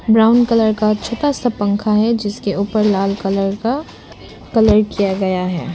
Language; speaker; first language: Hindi; non-native, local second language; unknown